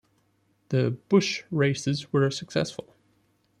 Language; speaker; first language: English; non-native, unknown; German